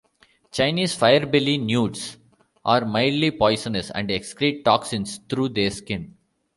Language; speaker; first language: English; non-native, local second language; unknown